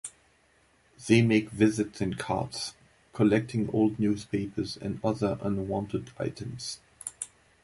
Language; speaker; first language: English; non-native, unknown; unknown